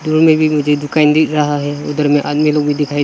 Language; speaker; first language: Hindi; non-native, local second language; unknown